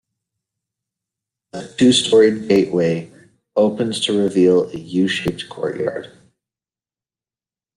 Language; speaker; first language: English; native; English